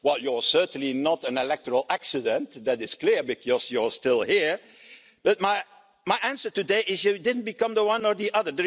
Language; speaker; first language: English; non-native, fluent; Dutch